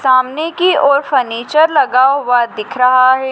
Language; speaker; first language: Hindi; native; Hindi